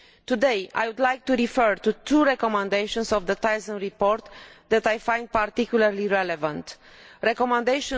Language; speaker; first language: English; non-native, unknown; Romanian